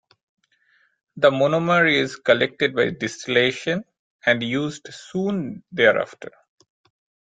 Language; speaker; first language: English; non-native, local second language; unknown